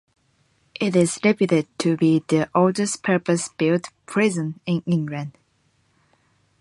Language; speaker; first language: English; non-native, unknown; Japanese